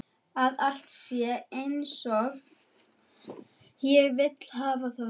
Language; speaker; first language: Icelandic; non-native, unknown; German